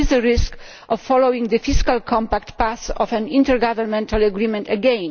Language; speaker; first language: English; non-native, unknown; Polish